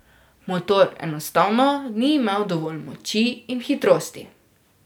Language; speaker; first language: Slovenian; native; Slovenian